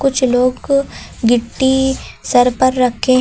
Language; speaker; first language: Hindi; native; Hindi